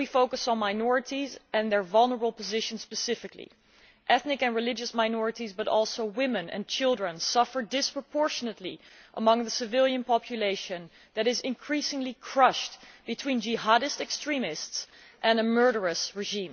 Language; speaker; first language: English; non-native, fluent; Dutch